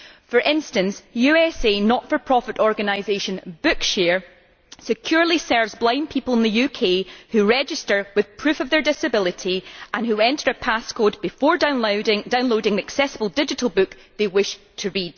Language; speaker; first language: English; native; English